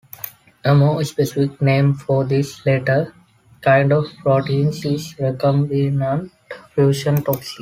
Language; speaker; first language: English; non-native, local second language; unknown